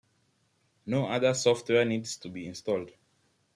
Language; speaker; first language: English; native; English